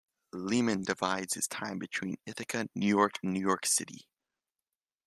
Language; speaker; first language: English; native; English